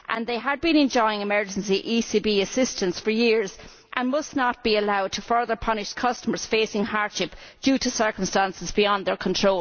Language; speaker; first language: English; native; English